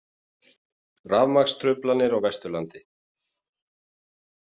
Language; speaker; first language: Icelandic; native; Icelandic